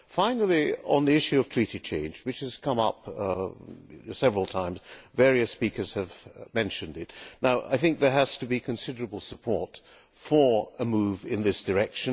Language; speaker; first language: English; non-native, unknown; Hungarian